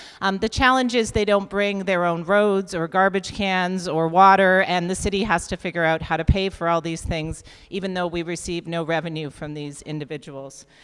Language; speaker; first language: English; native; English